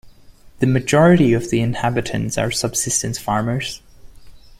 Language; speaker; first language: English; non-native, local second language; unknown